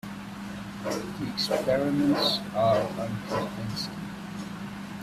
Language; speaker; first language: English; non-native, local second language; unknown